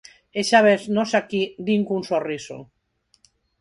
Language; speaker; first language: Galician; non-native, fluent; Spanish